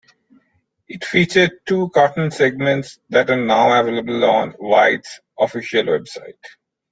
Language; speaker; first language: English; non-native, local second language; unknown